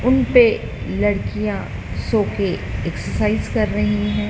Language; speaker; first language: Hindi; native; Hindi